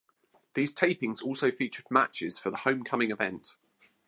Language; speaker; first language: English; native; English